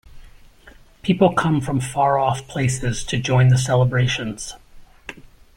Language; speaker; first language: English; native; English